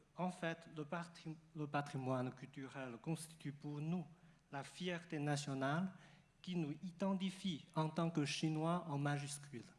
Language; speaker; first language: French; non-native, fluent; Chinese